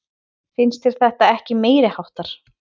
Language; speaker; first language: Icelandic; native; Icelandic